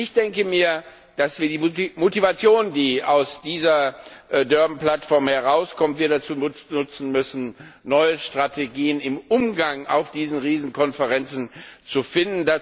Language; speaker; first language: German; non-native, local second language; Luxembourgish